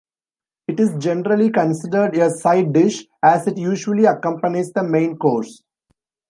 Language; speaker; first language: English; non-native, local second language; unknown